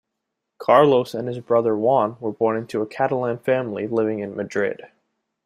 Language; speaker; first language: English; native; English